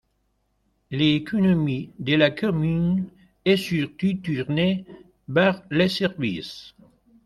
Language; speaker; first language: French; non-native, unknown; Spanish